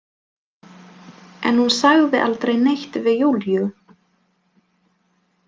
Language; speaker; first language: Icelandic; non-native, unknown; Polish